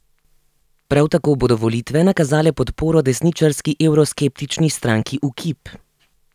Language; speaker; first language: Slovenian; native; Slovenian